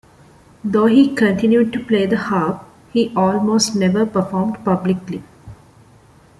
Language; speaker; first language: English; non-native, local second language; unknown